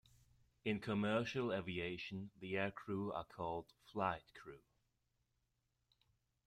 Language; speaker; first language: English; non-native, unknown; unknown